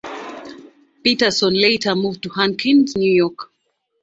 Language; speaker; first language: English; non-native, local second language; Ganda